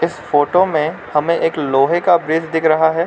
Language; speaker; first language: Hindi; non-native, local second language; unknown